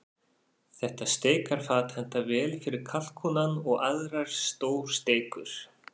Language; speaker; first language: Icelandic; non-native, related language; Faroese